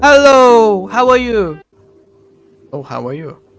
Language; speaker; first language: English; non-native, learner; Russian